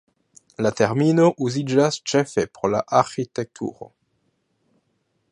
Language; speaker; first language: Esperanto; non-native, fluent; French